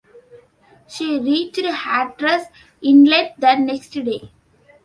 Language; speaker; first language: English; non-native, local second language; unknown